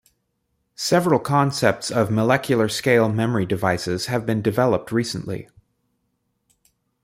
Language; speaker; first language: English; native; English